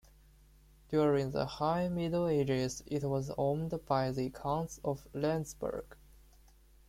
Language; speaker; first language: English; non-native, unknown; Chinese